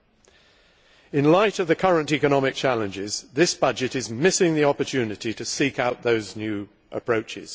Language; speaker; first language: English; native; English